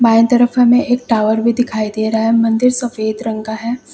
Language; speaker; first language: Hindi; native; Hindi